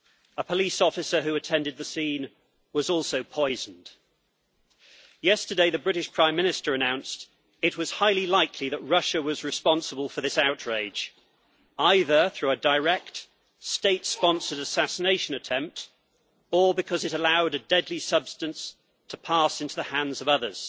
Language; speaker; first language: English; native; English